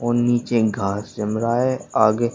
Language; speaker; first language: Hindi; native; Hindi